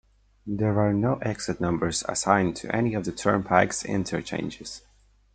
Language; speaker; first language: English; non-native, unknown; Polish